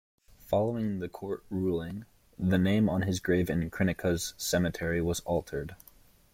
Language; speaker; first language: English; native; English